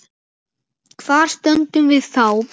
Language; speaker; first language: Icelandic; native; Icelandic